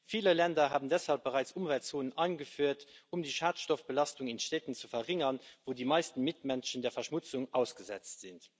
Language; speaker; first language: German; non-native, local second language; Luxembourgish